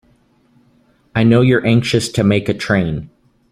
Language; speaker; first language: English; native; English